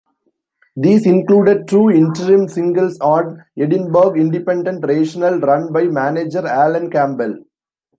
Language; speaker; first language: English; non-native, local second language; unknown